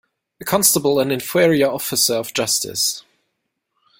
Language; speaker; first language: English; non-native, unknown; German